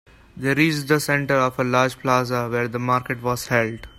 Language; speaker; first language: English; non-native, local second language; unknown